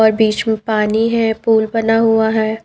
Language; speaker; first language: Hindi; non-native, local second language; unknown